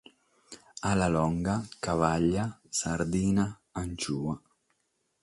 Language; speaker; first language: Sardinian; non-native, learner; Catalan